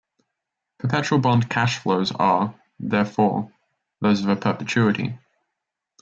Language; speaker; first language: English; native; English